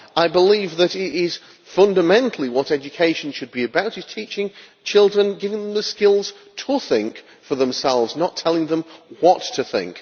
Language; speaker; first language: English; native; English